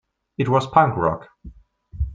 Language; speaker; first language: English; non-native, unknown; German